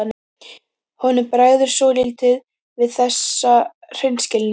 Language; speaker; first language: Icelandic; native; Icelandic